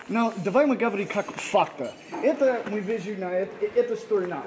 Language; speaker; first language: Russian; non-native, learner; English